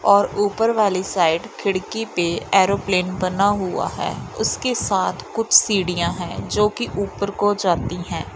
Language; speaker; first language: Hindi; non-native, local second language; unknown